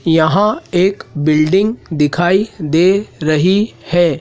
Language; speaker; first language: Hindi; native; Hindi